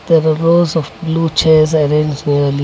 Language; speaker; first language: English; non-native, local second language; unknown